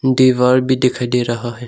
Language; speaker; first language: Hindi; non-native, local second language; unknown